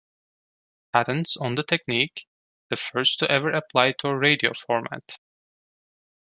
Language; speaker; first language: English; non-native, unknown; Turkish